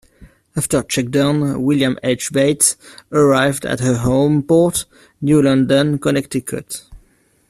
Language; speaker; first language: English; non-native, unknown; French